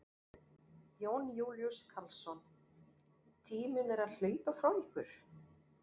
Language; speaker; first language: Icelandic; non-native, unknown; French